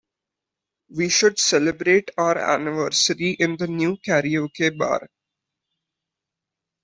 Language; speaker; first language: English; non-native, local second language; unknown